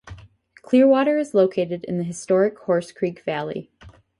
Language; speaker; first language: English; native; English